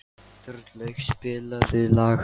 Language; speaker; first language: Icelandic; non-native, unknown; Lithuanian